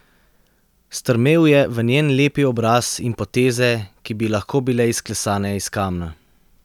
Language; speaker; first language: Slovenian; native; Slovenian